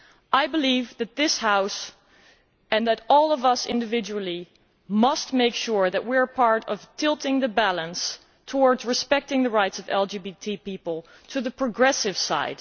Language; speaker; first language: English; non-native, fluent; Dutch